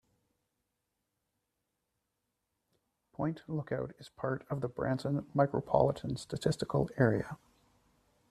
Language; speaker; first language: English; native; English